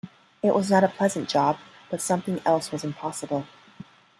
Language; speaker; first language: English; non-native, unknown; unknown